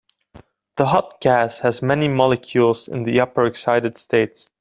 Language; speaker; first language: English; non-native, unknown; Dutch